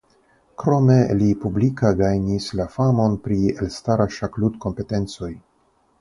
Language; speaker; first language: Esperanto; non-native, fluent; Russian